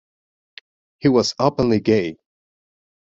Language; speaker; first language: English; non-native, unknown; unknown